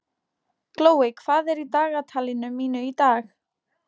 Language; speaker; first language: Icelandic; non-native, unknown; Polish